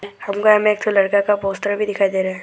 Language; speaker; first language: Hindi; non-native, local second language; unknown